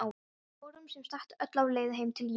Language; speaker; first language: Icelandic; non-native, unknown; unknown